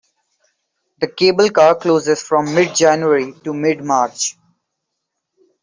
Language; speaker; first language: English; non-native, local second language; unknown